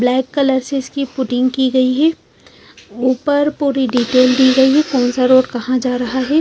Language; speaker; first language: Hindi; non-native, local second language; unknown